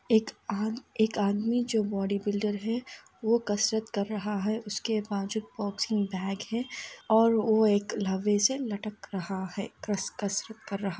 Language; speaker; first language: Hindi; non-native, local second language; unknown